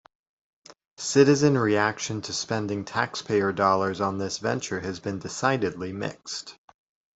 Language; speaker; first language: English; native; English